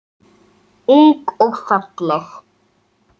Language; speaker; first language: Icelandic; native; Icelandic